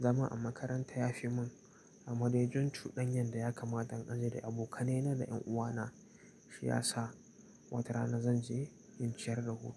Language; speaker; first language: Hausa; native; Hausa